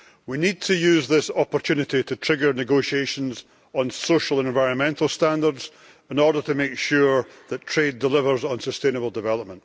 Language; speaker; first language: English; native; English